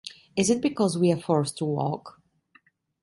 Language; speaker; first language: English; non-native, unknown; Italian